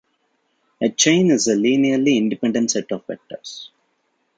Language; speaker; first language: English; non-native, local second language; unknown